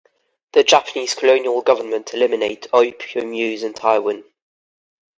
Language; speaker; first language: English; native; English